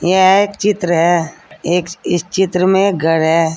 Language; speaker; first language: Hindi; native; Hindi